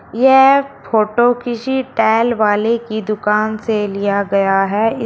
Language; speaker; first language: Hindi; native; Hindi